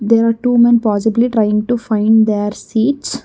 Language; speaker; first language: English; non-native, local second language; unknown